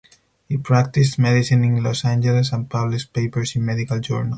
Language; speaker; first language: English; non-native, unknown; Spanish